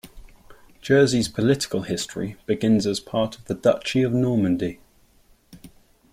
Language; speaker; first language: English; native; English